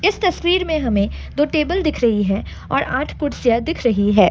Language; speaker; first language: Hindi; non-native, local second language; Assamese